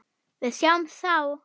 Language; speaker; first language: Icelandic; non-native, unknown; German